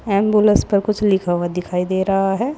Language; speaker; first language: Hindi; native; Hindi